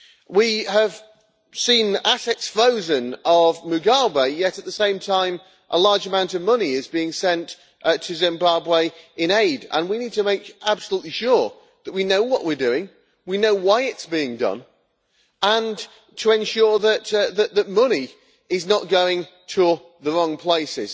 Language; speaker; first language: English; native; English